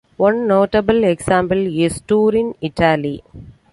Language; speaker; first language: English; non-native, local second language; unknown